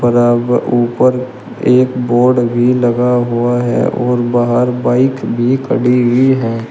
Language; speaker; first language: Hindi; native; Hindi